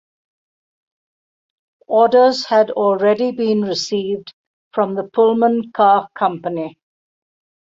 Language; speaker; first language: English; non-native, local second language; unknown